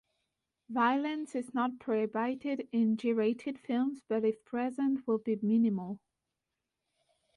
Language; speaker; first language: English; non-native, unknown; French